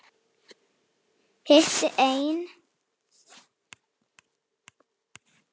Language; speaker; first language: Icelandic; non-native, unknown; Slovak